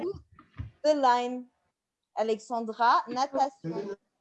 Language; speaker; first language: English; non-native, fluent; French